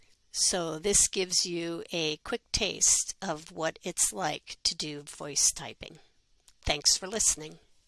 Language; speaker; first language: English; native; English